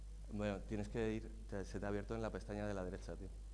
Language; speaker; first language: Spanish; native; Spanish